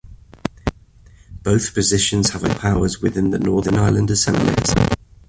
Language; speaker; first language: English; native; English